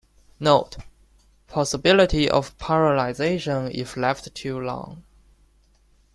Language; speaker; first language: English; non-native, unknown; Chinese